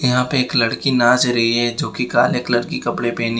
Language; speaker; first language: Hindi; non-native, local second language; Gujarati